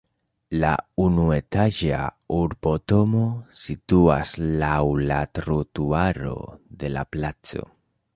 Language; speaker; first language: Esperanto; non-native, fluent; Spanish